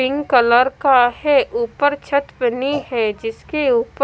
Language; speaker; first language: Hindi; non-native, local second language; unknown